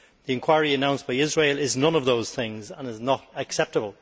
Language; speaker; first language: English; native; English